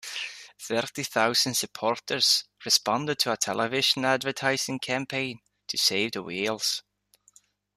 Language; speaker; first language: English; native; English